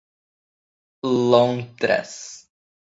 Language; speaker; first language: Portuguese; native; Portuguese